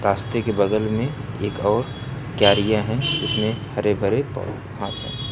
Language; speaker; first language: Hindi; native; Hindi